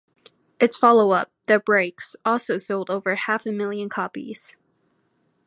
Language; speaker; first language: English; native; English